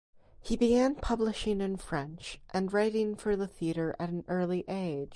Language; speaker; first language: English; native; English